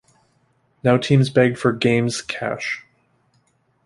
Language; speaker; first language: English; native; English